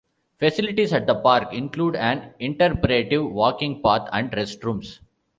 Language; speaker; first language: English; non-native, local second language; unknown